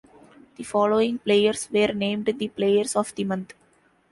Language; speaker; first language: English; non-native, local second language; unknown